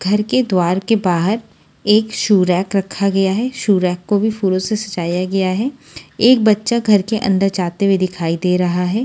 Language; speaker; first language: Hindi; native; Hindi